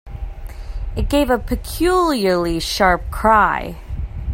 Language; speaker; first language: English; native; English